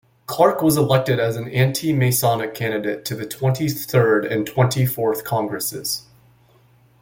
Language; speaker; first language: English; native; English